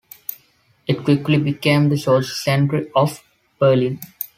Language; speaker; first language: English; non-native, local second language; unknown